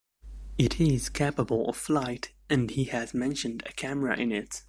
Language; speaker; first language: English; native; English